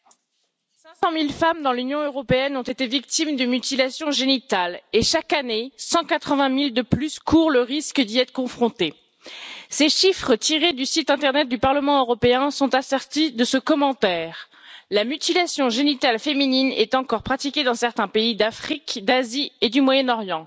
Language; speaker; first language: French; native; French